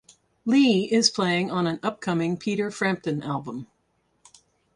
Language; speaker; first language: English; native; English